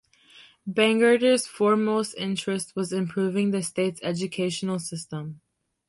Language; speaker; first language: English; native; English